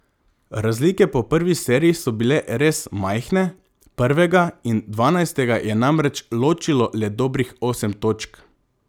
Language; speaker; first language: Slovenian; non-native, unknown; Macedonian